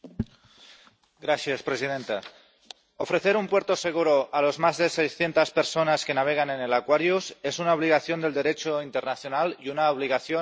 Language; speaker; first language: Spanish; non-native, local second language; Catalan